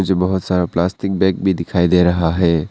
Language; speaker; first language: Hindi; non-native, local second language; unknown